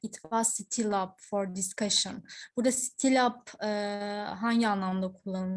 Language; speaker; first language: English; non-native, learner; Turkish